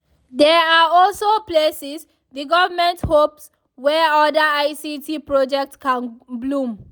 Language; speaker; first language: English; non-native, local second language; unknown